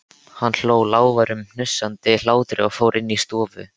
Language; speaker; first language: Icelandic; native; Icelandic